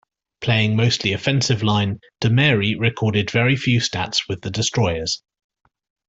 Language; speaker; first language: English; native; English